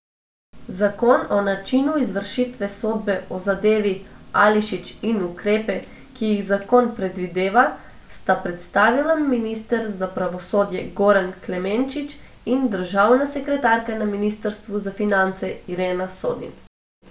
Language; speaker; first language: Slovenian; non-native, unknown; Macedonian